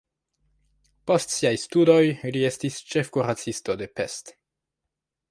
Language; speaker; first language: Esperanto; non-native, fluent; French